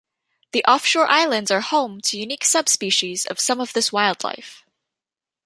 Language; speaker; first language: English; native; English